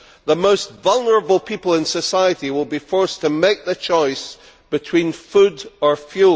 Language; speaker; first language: English; native; English